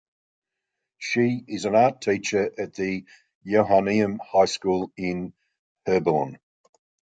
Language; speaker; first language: English; native; English